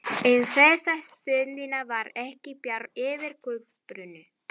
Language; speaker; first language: Icelandic; non-native, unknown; Spanish